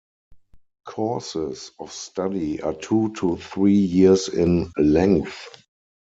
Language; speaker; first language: English; non-native, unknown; German